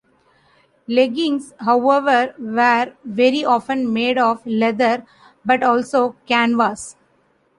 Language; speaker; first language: English; non-native, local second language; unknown